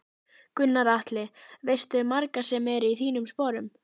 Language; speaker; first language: Icelandic; native; Icelandic